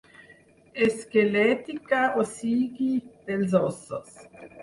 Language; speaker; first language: Catalan; non-native, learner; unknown